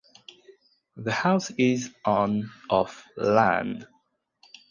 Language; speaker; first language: English; non-native, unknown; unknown